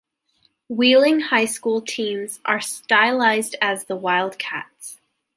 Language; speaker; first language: English; native; English